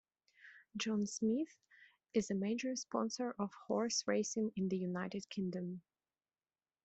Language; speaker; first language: English; non-native, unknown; Russian